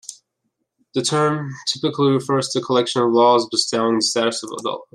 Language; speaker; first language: English; native; English